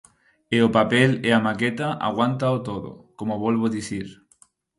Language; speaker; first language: Galician; non-native, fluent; Spanish